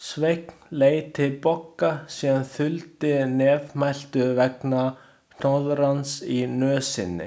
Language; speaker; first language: Icelandic; non-native, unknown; Chinese